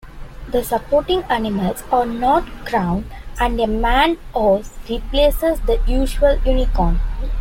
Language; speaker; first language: English; non-native, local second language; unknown